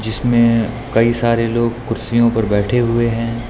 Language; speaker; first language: Hindi; native; Hindi